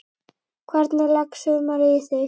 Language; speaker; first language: Icelandic; native; Icelandic